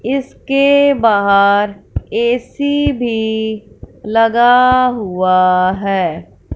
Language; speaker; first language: Hindi; non-native, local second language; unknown